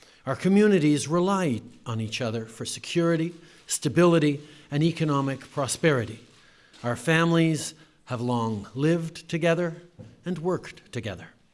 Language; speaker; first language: English; early bilingual, other home language; French